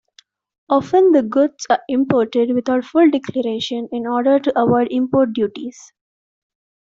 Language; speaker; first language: English; non-native, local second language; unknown